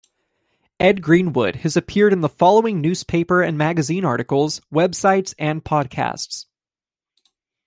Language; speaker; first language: English; native; English